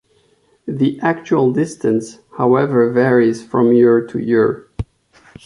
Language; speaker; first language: English; non-native, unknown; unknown